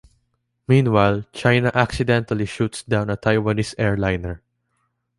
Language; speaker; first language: English; non-native, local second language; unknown